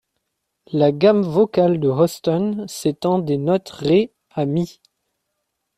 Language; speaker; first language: French; native; French